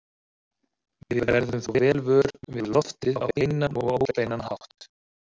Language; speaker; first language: Icelandic; native; Icelandic